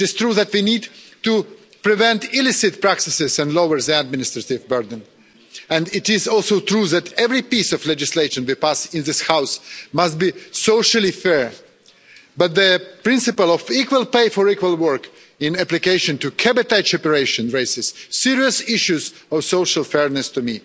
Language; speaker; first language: English; non-native, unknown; Russian